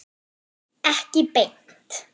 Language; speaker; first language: Icelandic; non-native, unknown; German